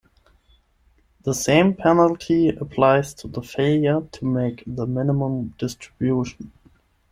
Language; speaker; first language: English; non-native, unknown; German